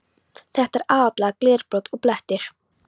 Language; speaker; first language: Icelandic; non-native, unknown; Polish